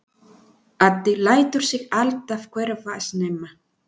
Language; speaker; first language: Icelandic; non-native, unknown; Spanish